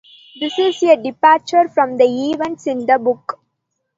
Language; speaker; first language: English; non-native, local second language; Tamil